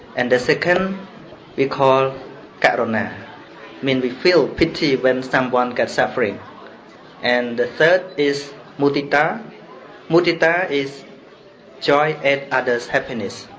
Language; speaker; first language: English; non-native, learner; Khmer